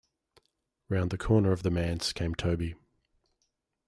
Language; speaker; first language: English; native; English